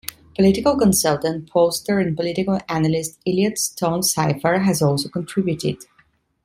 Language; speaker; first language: English; non-native, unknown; Italian